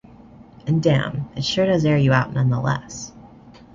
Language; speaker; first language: English; native; English